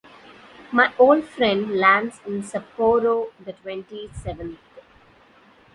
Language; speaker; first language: English; non-native, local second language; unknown